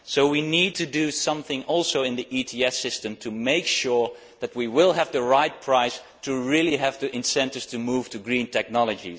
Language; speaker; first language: English; non-native, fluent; Dutch